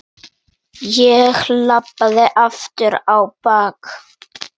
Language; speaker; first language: Icelandic; native; Icelandic